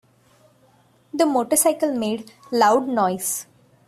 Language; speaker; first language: English; non-native, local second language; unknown